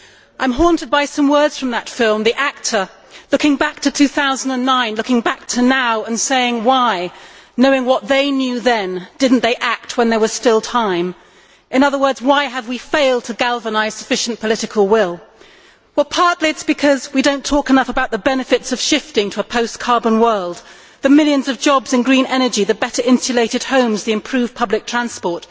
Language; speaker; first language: English; native; English